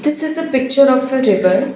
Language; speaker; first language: English; non-native, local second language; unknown